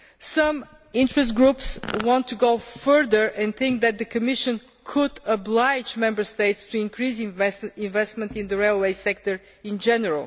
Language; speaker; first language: English; non-native, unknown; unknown